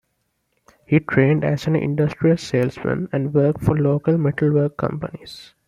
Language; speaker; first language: English; non-native, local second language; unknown